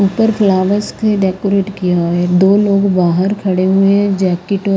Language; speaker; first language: Hindi; native; Hindi